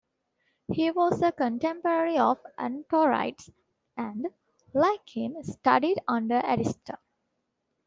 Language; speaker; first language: English; non-native, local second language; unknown